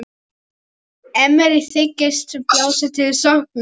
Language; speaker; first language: Icelandic; non-native, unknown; Polish